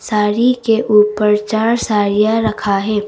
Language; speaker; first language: Hindi; non-native, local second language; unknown